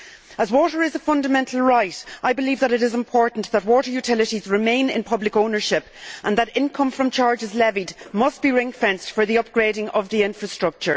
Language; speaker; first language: English; native; English